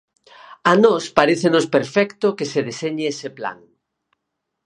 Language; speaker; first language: Galician; native; Galician